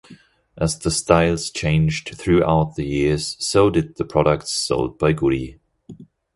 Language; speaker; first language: English; non-native, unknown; German